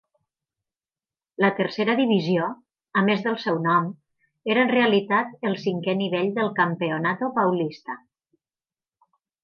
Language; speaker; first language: Catalan; native; Catalan